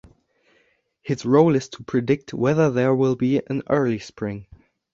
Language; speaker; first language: English; non-native, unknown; German